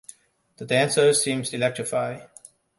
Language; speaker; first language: English; non-native, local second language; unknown